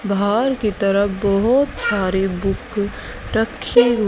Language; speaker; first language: Hindi; native; Hindi